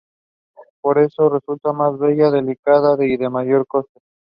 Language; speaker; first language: English; non-native, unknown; Spanish